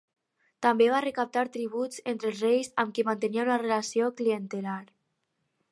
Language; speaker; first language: Catalan; non-native, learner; Spanish